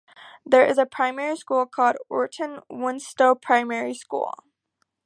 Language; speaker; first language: English; native; English